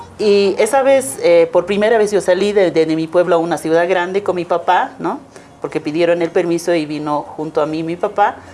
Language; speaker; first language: Spanish; non-native, local second language; Aymara